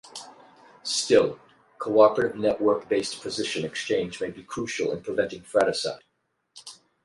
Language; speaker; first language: English; native; English